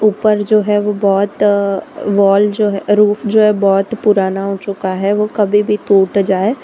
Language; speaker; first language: Hindi; non-native, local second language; Gujarati